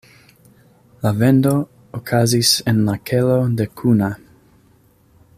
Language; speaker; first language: Esperanto; non-native, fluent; English